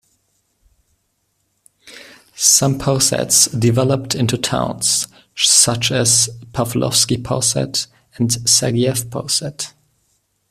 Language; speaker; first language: English; non-native, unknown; German